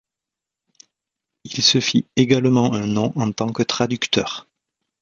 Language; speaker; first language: French; native; French